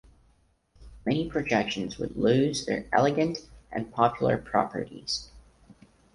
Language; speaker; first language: English; non-native, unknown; Portuguese